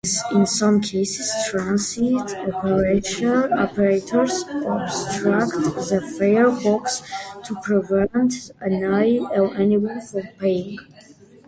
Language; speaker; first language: English; native; English